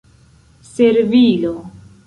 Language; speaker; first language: Esperanto; non-native, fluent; Central Kurdish